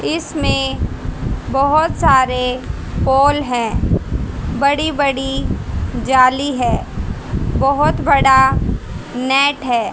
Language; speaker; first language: Hindi; native; Hindi